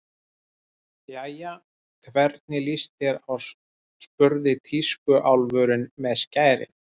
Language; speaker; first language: Icelandic; native; Icelandic